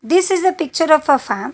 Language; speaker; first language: English; non-native, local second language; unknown